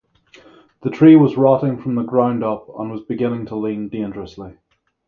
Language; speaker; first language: English; native; English